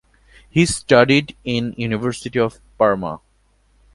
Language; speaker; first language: English; non-native, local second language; Bangla